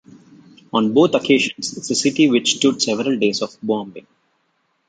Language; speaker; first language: English; non-native, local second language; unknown